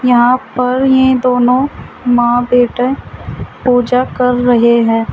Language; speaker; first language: Hindi; native; Hindi